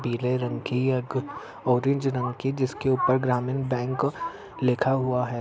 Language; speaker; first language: Hindi; native; Hindi